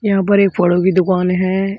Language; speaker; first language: Hindi; native; Hindi